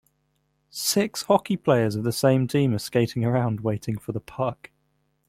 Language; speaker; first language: English; native; English